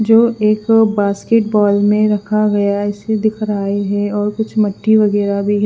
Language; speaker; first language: Hindi; non-native, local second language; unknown